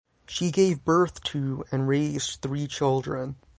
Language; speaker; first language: English; native; English